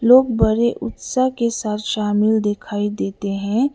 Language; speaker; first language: Hindi; non-native, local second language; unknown